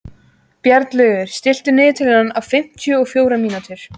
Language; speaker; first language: Icelandic; native; Icelandic